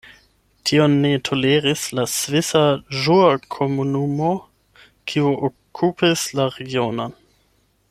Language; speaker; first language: Esperanto; non-native, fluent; German